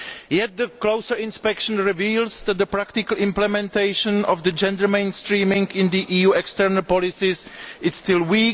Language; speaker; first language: English; non-native, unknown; Greek